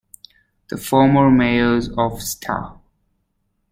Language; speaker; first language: English; native; English